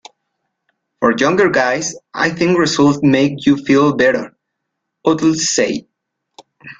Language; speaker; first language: English; non-native, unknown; Spanish